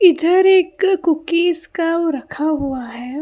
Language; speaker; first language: Hindi; non-native, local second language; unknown